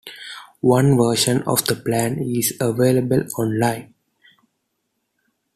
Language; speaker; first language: English; non-native, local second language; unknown